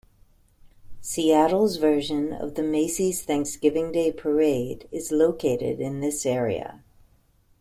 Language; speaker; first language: English; native; English